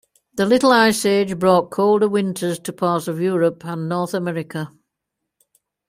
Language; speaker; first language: English; native; English